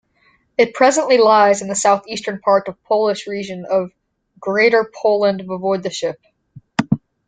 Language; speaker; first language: English; native; English